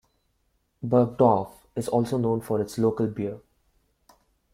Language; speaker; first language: English; non-native, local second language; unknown